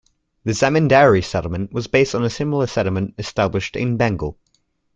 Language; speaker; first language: English; native; English